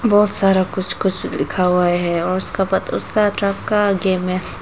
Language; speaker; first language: Hindi; non-native, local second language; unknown